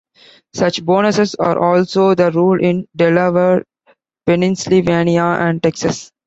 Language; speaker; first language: English; non-native, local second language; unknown